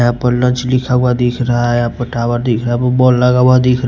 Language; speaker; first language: Hindi; non-native, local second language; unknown